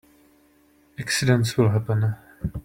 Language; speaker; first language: English; non-native, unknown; Czech